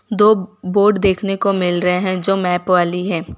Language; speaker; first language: Hindi; non-native, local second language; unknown